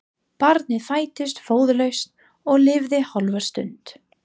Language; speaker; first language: Icelandic; non-native, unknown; English